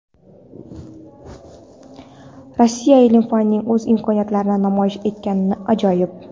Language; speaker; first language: Uzbek; non-native, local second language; Kara-Kalpak